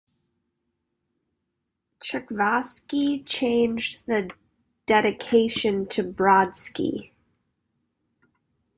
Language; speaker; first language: English; native; English